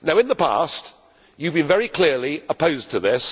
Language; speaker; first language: English; native; English